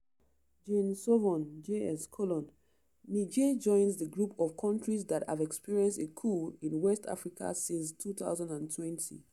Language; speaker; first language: English; non-native, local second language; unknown